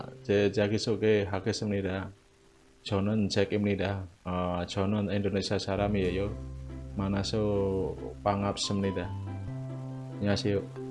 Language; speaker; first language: Korean; non-native, learner; Indonesian